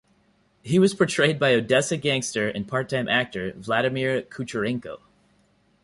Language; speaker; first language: English; native; English